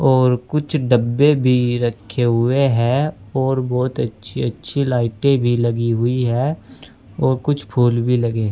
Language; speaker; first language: Hindi; native; Hindi